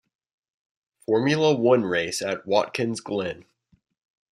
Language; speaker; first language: English; native; English